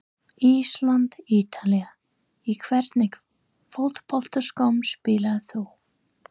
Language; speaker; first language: Icelandic; non-native, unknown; English